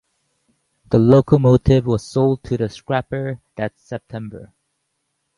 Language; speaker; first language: English; native; English